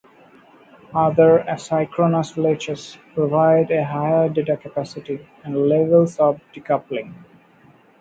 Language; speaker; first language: English; non-native, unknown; Bangla